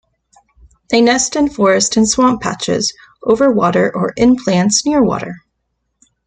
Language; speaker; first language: English; native; English